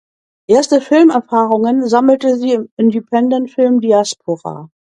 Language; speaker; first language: German; native; German